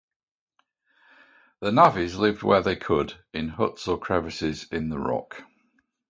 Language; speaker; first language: English; native; English